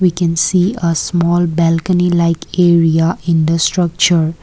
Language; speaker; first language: English; non-native, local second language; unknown